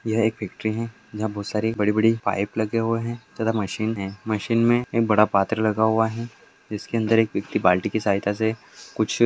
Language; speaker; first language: Hindi; non-native, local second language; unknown